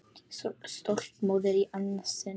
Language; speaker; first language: Icelandic; non-native, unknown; Polish